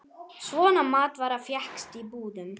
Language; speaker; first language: Icelandic; non-native, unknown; German